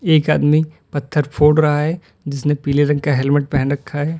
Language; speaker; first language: Hindi; native; Hindi